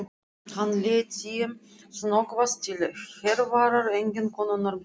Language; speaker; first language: Icelandic; non-native, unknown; Russian